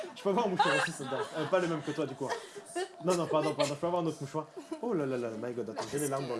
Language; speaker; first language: French; native; French